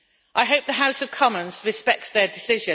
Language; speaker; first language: English; native; English